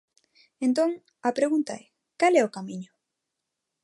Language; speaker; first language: Galician; non-native, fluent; Spanish